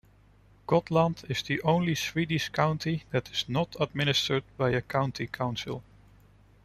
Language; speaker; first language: English; non-native, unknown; Dutch